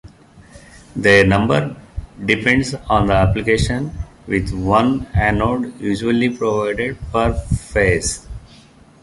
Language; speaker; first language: English; non-native, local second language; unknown